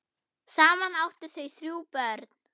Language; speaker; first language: Icelandic; non-native, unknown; German